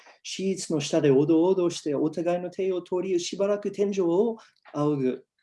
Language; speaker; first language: Japanese; non-native, fluent; English